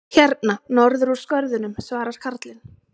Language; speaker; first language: Icelandic; native; Icelandic